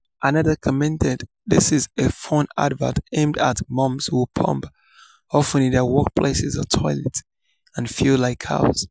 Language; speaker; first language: English; non-native, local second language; Yoruba